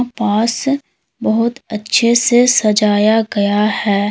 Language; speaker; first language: Hindi; native; Hindi